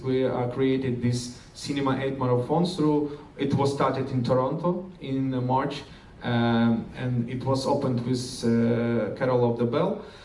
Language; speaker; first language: English; non-native, fluent; Ukrainian